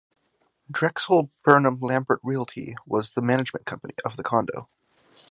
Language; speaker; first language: English; native; English